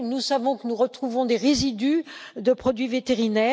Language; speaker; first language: French; native; French